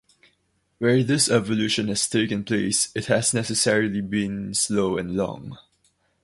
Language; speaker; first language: English; non-native, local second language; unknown